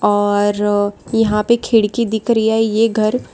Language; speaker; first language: Hindi; non-native, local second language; Gujarati